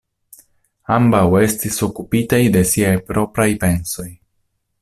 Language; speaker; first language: Esperanto; non-native, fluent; Italian